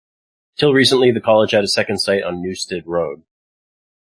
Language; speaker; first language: English; native; English